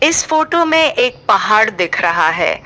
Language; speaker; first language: Hindi; native; Hindi